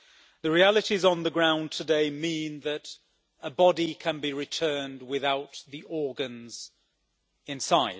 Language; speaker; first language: English; native; English